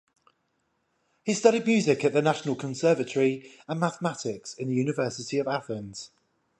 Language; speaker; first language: English; native; English